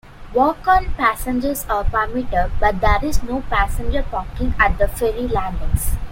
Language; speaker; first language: English; non-native, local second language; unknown